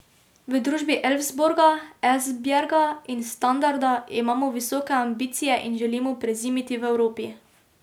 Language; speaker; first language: Slovenian; native; Slovenian